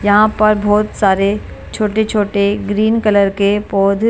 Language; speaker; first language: Hindi; non-native, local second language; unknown